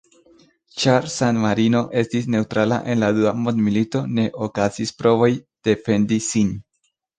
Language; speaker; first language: Esperanto; non-native, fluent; Spanish